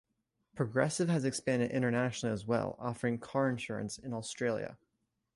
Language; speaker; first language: English; native; English